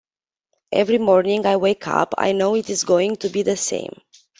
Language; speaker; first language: English; non-native, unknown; Romanian